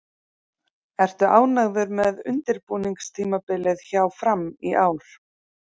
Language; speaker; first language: Icelandic; native; Icelandic